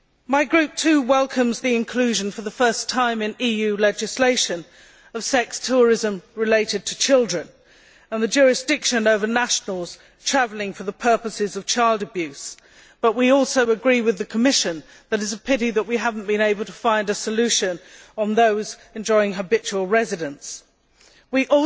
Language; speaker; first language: English; native; English